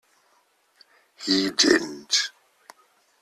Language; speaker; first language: English; native; English